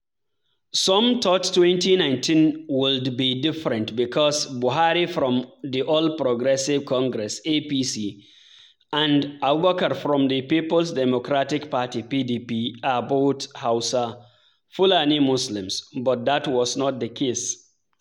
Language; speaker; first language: English; non-native, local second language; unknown